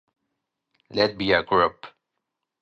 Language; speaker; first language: English; non-native, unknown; Spanish